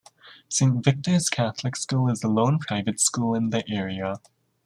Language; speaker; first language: English; native; English